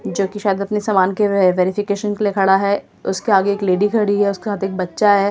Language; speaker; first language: Hindi; native; Hindi